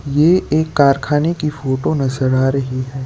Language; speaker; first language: Hindi; non-native, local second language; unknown